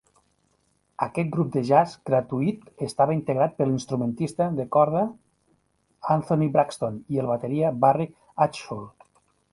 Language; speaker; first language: Catalan; native; Catalan